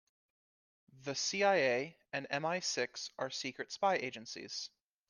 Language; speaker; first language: English; native; English